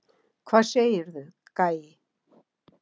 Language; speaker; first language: Icelandic; native; Icelandic